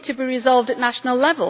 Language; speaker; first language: English; native; English